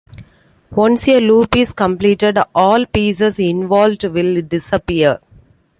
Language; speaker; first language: English; non-native, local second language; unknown